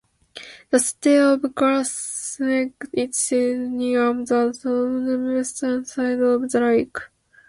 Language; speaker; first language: English; non-native, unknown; Japanese